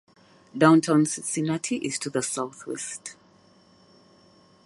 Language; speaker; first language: English; native; English